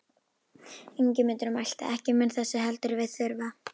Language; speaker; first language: Icelandic; native; Icelandic